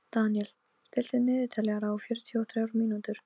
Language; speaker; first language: Icelandic; non-native, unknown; Polish